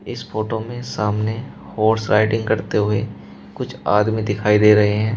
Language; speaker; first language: Hindi; native; Hindi